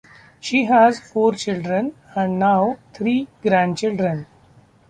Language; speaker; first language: English; non-native, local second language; Marathi